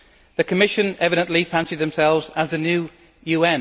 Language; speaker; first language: English; native; English